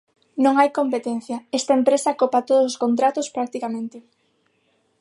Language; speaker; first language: Galician; non-native, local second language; Spanish